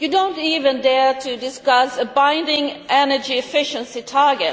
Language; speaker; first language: English; non-native, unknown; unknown